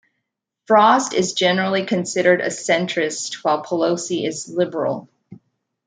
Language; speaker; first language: English; native; English